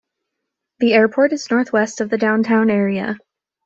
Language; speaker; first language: English; native; English